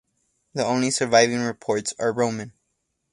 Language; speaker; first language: English; native; English